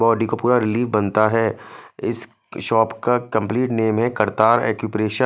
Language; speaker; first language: Hindi; non-native, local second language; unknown